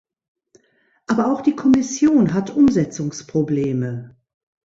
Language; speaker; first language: German; native; German